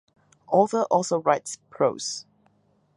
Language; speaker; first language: English; non-native, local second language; Cantonese